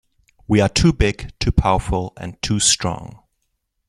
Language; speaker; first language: English; non-native, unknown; German